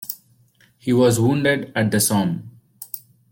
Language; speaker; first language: English; non-native, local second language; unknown